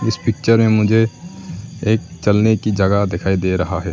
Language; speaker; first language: Hindi; non-native, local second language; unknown